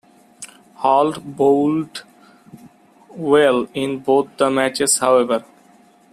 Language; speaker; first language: English; non-native, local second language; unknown